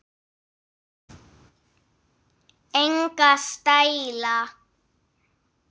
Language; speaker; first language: Icelandic; non-native, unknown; English